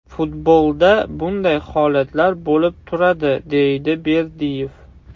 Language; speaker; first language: Uzbek; non-native, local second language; Russian